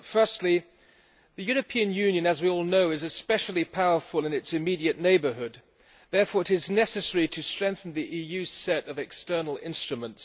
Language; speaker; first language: English; non-native, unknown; German